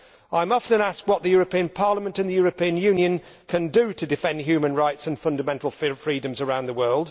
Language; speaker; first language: English; native; English